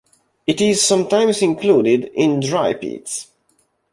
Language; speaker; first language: English; non-native, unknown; Italian